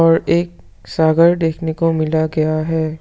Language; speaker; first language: Hindi; non-native, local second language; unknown